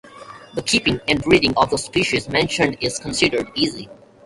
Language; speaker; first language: English; native; English